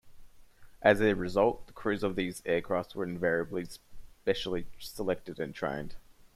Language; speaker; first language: English; native; English